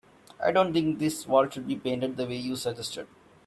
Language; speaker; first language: English; non-native, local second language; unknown